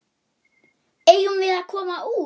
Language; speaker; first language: Icelandic; non-native, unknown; German